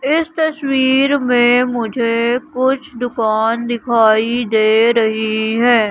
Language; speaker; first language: Hindi; native; Hindi